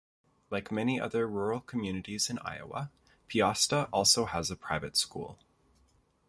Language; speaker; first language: English; native; English